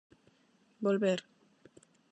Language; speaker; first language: Galician; non-native, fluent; Spanish